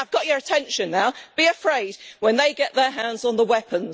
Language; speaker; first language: English; native; English